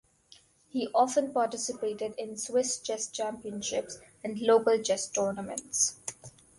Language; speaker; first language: English; non-native, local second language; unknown